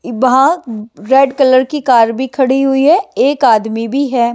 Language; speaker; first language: Hindi; native; Hindi